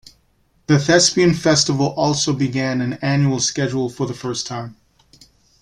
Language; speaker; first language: English; native; English